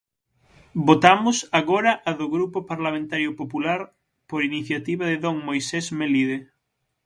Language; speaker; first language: Galician; native; Galician